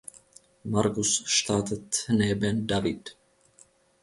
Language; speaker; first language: German; non-native, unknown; Finnish